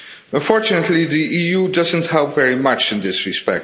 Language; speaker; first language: English; non-native, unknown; Dutch